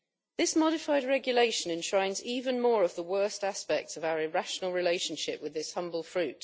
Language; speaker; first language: English; native; English